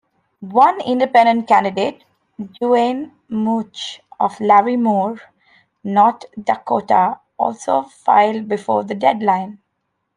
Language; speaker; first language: English; non-native, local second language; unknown